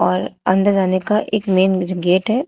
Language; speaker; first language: Hindi; native; Hindi